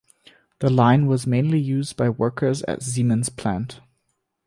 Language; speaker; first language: English; non-native, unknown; German